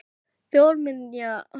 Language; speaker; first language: Icelandic; non-native, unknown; Filipino